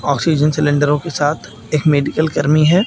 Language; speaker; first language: Hindi; native; Hindi